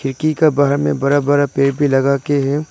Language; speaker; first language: Hindi; early bilingual, other home language; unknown